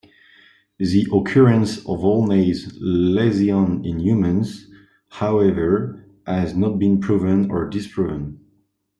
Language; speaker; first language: English; non-native, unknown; French